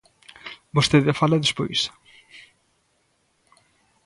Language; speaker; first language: Galician; native; Galician